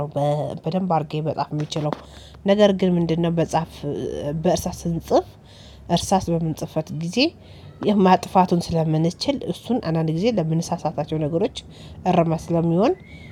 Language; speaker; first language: Amharic; native; Amharic